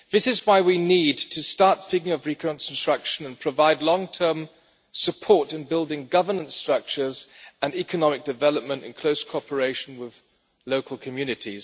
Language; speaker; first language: English; non-native, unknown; German